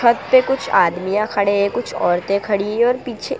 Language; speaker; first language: Hindi; non-native, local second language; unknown